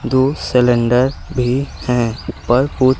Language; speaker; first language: Hindi; native; Hindi